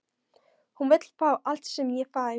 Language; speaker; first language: Icelandic; non-native, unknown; Polish